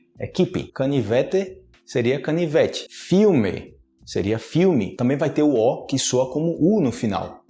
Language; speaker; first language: Portuguese; native; Portuguese